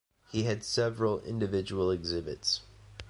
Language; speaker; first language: English; native; English